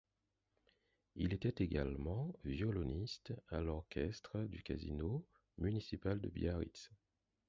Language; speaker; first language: French; non-native, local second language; Haitian Creole